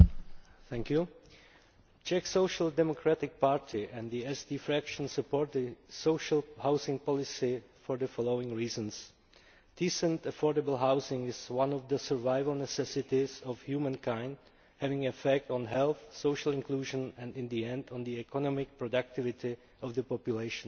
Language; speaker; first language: English; non-native, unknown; Czech